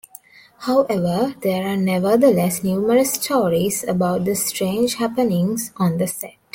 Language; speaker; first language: English; non-native, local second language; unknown